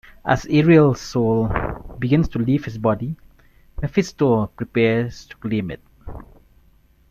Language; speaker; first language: English; non-native, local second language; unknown